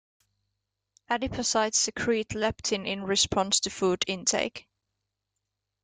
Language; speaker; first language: English; native; English